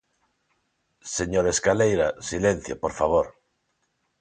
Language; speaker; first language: Galician; non-native, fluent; Spanish